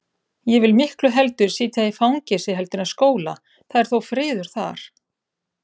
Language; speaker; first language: Icelandic; native; Icelandic